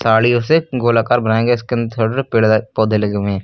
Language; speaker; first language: Hindi; native; Hindi